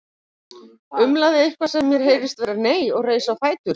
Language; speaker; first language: Icelandic; native; Icelandic